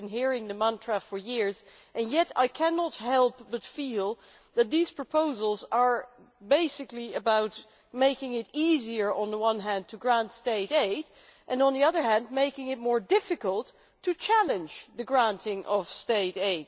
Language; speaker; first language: English; non-native, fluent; Dutch